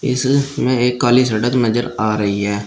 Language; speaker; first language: Hindi; native; Hindi